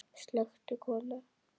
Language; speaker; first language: Icelandic; native; Icelandic